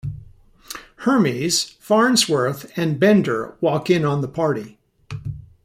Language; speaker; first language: English; native; English